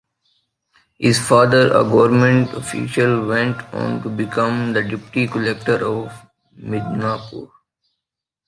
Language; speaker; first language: English; non-native, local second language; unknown